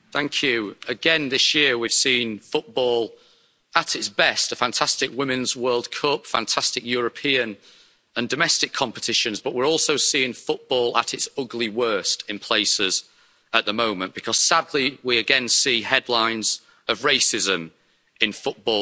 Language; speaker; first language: English; native; English